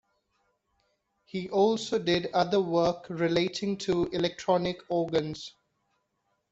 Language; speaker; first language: English; non-native, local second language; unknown